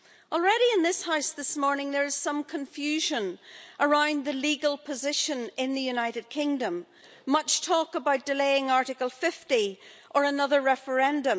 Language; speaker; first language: English; native; English